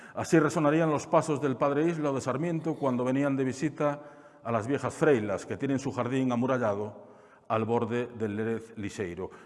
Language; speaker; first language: Spanish; non-native, local second language; Galician